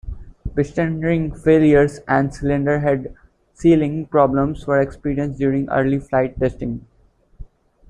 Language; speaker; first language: English; non-native, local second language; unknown